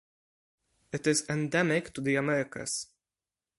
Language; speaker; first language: English; non-native, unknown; Polish